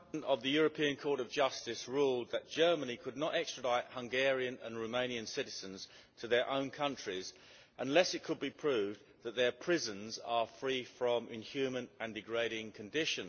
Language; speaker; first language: English; native; English